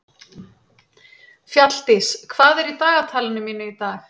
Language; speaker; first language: Icelandic; native; Icelandic